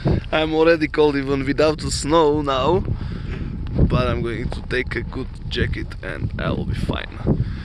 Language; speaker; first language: English; non-native, fluent; Slovak